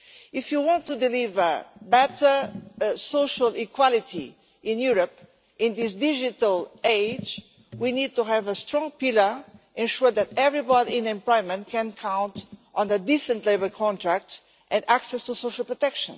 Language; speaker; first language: English; non-native, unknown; Portuguese